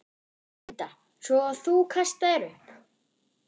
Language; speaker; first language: Icelandic; non-native, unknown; German